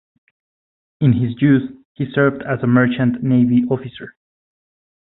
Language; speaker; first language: English; non-native, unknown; Spanish